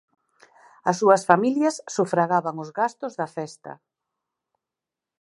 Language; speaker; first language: Galician; native; Galician